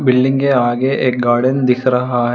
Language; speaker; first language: Hindi; non-native, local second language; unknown